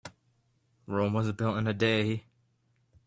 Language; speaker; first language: English; native; English